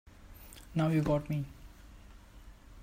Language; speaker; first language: English; non-native, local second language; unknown